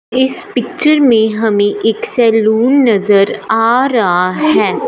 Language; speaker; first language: Hindi; non-native, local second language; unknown